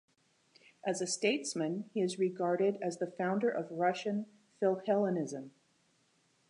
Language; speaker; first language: English; native; English